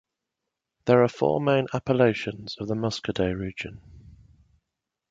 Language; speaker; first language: English; native; English